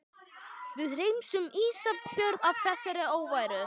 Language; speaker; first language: Icelandic; native; Icelandic